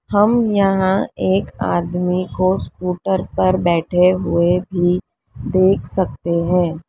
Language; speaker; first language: Hindi; native; Hindi